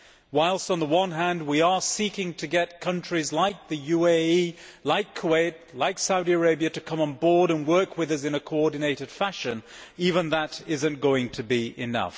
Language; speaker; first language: English; native; English